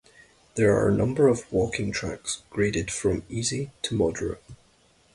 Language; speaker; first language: English; native; English